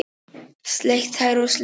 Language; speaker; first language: Icelandic; non-native, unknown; Polish